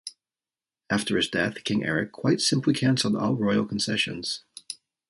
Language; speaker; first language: English; native; English